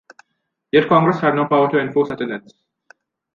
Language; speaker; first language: English; non-native, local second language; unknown